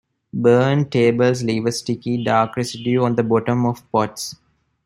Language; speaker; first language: English; non-native, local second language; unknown